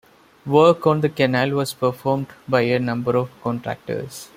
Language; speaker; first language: English; non-native, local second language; Malayalam